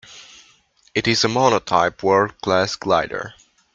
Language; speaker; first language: English; native; English